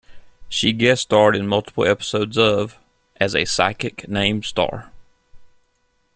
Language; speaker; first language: English; native; English